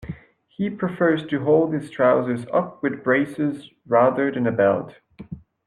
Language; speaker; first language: English; non-native, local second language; French